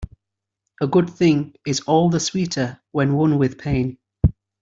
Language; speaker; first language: English; native; English